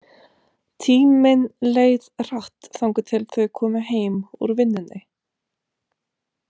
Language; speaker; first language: Icelandic; non-native, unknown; Romanian